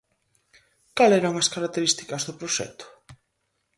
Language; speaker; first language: Galician; native; Galician